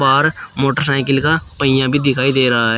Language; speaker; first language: Hindi; native; Hindi